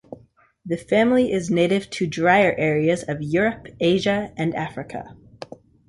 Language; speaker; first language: English; native; English